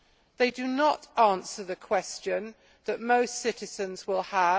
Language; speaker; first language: English; native; English